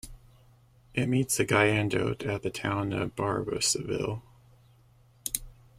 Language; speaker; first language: English; native; English